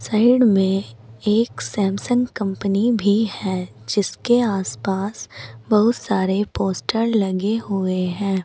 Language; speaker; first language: Hindi; native; Hindi